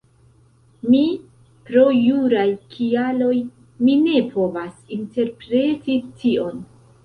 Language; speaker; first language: Esperanto; non-native, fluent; Central Kurdish